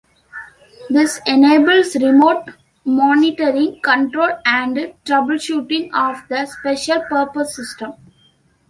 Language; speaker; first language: English; non-native, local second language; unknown